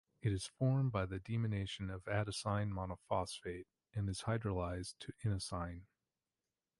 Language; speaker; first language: English; native; English